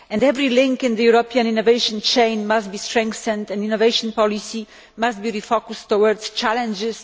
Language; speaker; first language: English; non-native, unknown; Polish